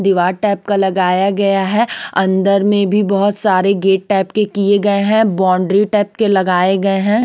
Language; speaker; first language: Hindi; non-native, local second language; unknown